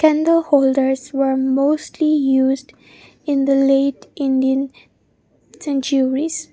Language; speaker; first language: English; non-native, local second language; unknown